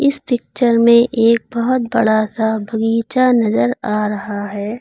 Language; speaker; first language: Hindi; native; Hindi